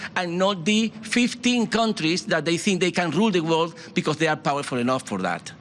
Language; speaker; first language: English; non-native, fluent; Spanish